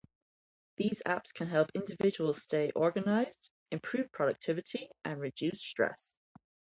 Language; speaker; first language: English; native; English